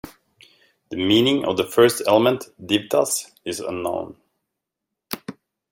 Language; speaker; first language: English; native; English